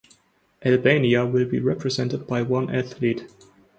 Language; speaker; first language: English; non-native, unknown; German